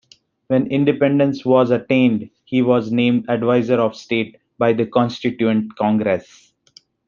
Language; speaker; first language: English; non-native, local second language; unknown